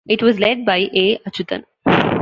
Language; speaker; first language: English; non-native, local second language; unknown